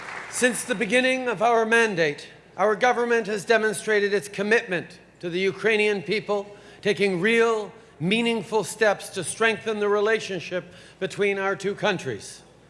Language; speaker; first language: English; native; English